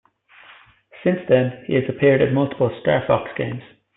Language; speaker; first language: English; native; English